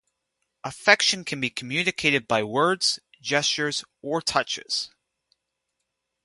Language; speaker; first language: English; native; English